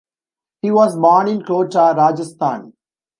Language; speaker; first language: English; non-native, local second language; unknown